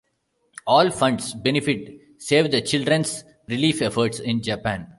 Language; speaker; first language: English; non-native, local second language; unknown